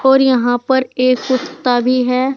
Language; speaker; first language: Hindi; native; Hindi